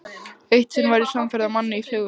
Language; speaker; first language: Icelandic; native; Icelandic